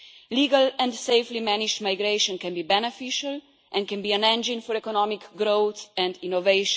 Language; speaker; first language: English; non-native, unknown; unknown